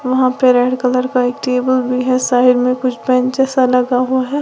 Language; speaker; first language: Hindi; native; Hindi